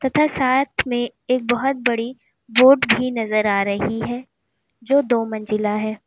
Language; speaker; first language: Hindi; native; Hindi